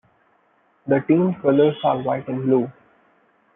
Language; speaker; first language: English; non-native, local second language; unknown